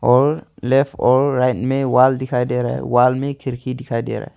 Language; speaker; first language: Hindi; non-native, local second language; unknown